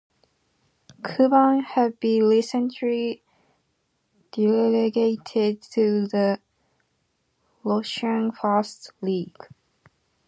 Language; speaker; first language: English; non-native, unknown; Japanese